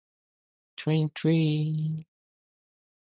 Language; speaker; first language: English; non-native, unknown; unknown